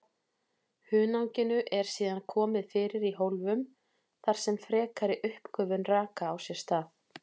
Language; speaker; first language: Icelandic; native; Icelandic